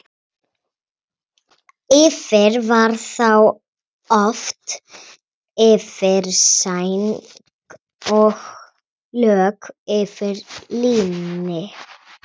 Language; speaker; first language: Icelandic; native; Icelandic